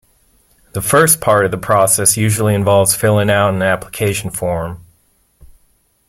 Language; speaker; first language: English; native; English